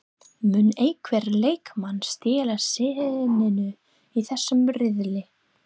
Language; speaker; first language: Icelandic; non-native, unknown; English